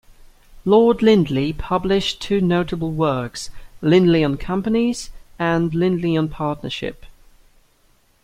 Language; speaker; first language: English; native; English